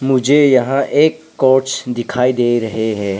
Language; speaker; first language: Hindi; non-native, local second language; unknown